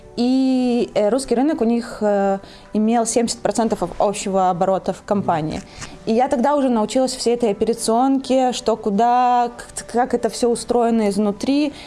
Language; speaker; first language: Russian; native; Russian